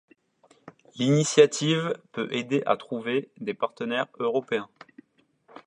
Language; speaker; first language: French; native; French